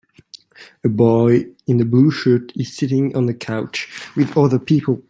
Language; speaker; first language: English; native; English